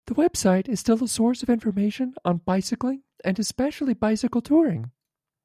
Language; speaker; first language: English; native; English